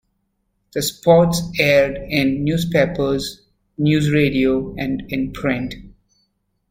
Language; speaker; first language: English; native; English